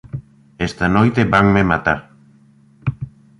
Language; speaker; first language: Galician; native; Galician